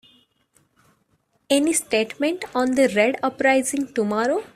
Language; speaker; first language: English; non-native, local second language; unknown